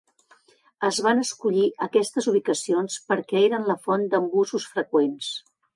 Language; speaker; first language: Catalan; native; Catalan